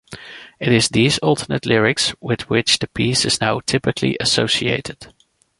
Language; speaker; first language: English; non-native, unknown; Dutch